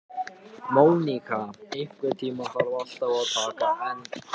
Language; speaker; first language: Icelandic; non-native, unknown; Japanese